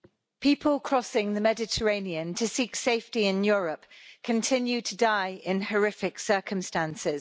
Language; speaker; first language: English; native; English